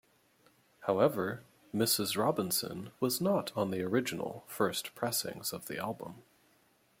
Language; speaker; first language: English; native; English